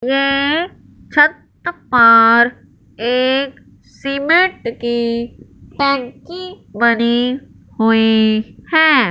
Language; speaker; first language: Hindi; non-native, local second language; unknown